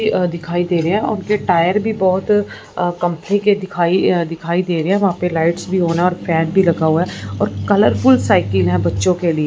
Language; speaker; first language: Hindi; non-native, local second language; Punjabi